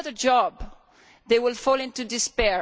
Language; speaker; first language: English; non-native, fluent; Italian